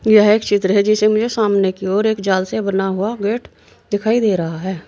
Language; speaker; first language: Hindi; native; Hindi